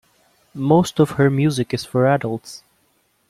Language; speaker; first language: English; native; English